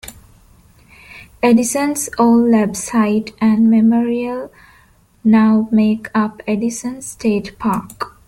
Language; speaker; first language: English; non-native, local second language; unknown